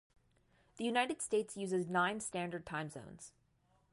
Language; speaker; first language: English; native; English